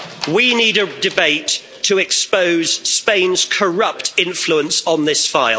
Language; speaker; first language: English; native; English